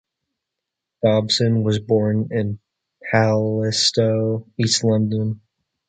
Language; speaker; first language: English; native; English